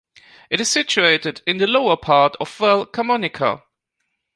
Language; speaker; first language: English; non-native, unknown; German